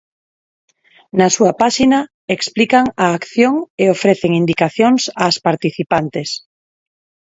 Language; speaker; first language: Galician; non-native, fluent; Spanish